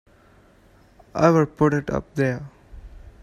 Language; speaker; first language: English; non-native, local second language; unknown